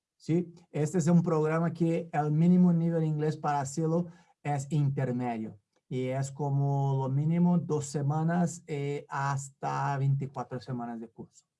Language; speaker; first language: Spanish; non-native, related language; Portuguese